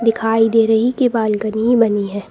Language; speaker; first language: Hindi; native; Hindi